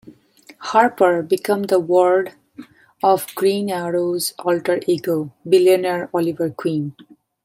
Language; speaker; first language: English; non-native, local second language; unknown